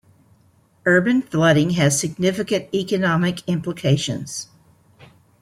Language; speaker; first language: English; native; English